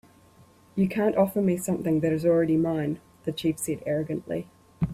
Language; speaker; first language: English; native; English